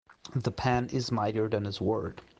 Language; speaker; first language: English; non-native, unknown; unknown